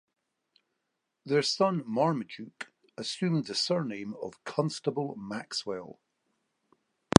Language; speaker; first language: English; native; English